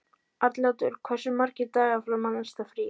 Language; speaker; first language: Icelandic; native; Icelandic